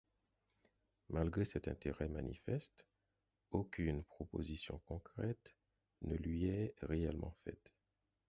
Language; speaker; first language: French; non-native, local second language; Haitian Creole